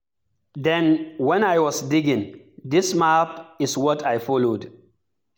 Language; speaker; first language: English; non-native, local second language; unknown